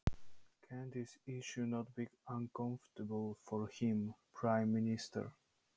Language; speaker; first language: Icelandic; non-native, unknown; Polish